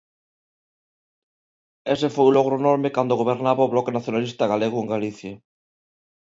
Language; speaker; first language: Galician; non-native, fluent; Spanish